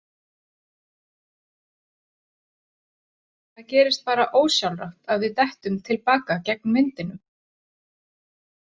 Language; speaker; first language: Icelandic; native; Icelandic